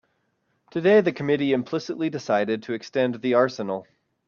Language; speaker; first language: English; native; English